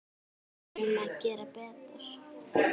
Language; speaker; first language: Icelandic; native; Icelandic